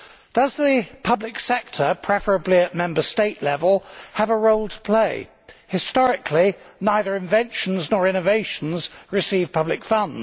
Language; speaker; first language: English; native; English